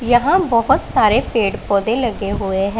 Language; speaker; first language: Hindi; non-native, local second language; Punjabi